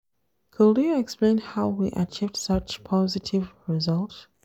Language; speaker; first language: English; non-native, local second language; Hausa